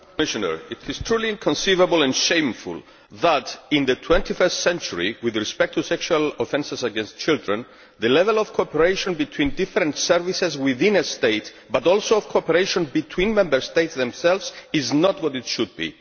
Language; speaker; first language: English; non-native, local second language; Greek